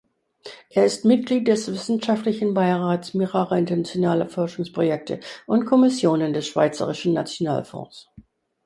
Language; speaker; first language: German; non-native, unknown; English